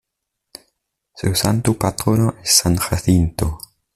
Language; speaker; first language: Spanish; native; Spanish